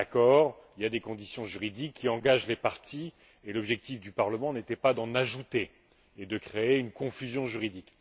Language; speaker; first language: French; native; French